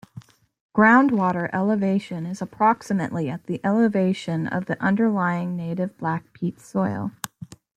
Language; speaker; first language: English; native; English